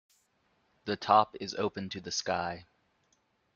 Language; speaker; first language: English; native; English